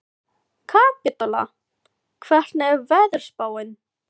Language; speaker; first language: Icelandic; non-native, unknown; Filipino